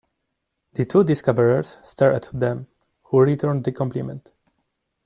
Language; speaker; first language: English; non-native, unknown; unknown